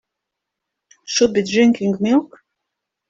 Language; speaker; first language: English; native; English